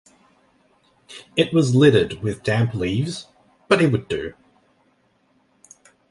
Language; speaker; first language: English; native; English